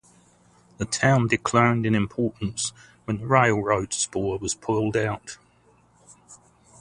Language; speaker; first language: English; native; English